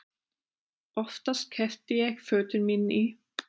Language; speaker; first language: Icelandic; non-native, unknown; German